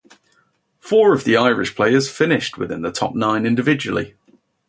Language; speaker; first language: English; native; English